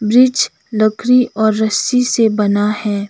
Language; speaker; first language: Hindi; non-native, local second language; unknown